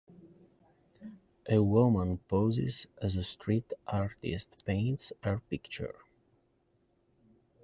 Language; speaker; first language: English; non-native, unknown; Italian